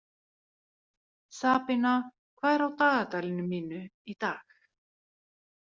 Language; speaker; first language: Icelandic; non-native, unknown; Finnish